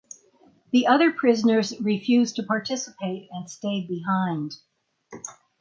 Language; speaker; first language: English; native; English